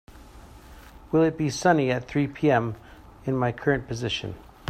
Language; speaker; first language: English; native; English